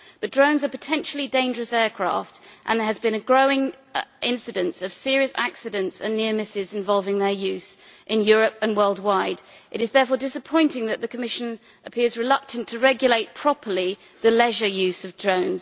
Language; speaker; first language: English; native; English